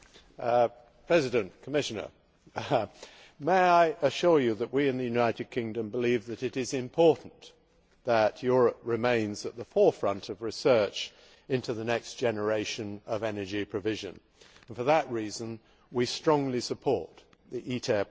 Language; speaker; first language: English; native; English